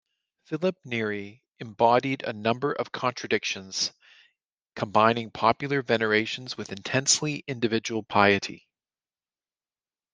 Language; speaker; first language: English; native; English